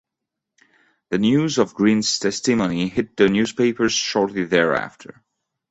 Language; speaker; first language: English; non-native, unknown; French